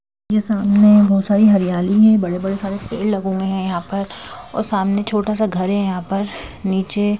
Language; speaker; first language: Hindi; native; Hindi